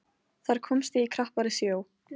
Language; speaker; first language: Icelandic; non-native, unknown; Polish